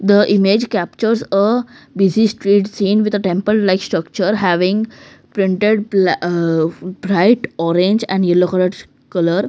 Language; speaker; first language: English; non-native, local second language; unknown